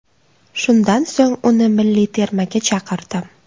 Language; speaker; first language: Uzbek; native; Uzbek